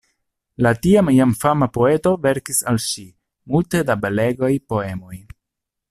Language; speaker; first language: Esperanto; non-native, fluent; Italian